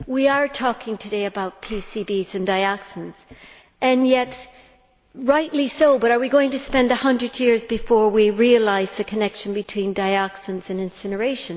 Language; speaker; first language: English; native; English